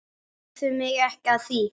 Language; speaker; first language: Icelandic; native; Icelandic